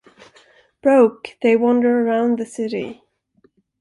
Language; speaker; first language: English; non-native, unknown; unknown